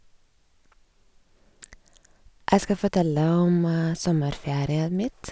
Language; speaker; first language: Norwegian; non-native, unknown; Lithuanian